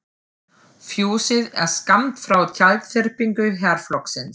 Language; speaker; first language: Icelandic; non-native, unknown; German